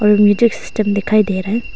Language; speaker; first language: Hindi; non-native, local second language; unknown